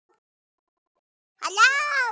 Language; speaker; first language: Icelandic; native; Icelandic